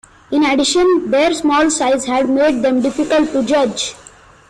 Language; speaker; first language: English; native; English